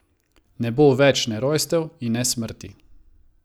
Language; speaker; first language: Slovenian; non-native, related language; Croatian